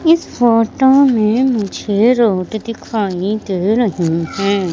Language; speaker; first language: Hindi; native; Hindi